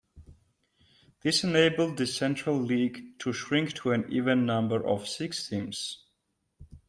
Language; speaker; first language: English; non-native, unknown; Georgian